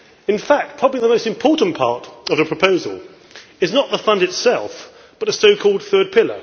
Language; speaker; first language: English; native; English